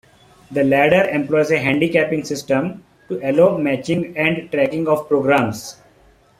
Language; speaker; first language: English; non-native, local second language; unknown